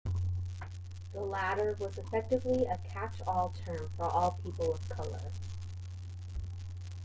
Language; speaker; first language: English; native; English